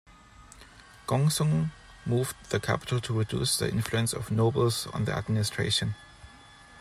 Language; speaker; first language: English; non-native, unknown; German